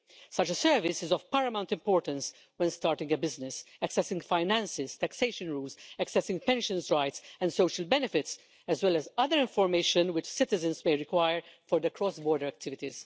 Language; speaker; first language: English; non-native, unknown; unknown